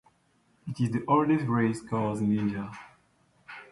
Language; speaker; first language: English; non-native, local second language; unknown